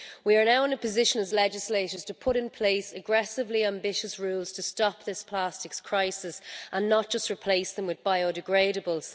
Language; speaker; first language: English; native; English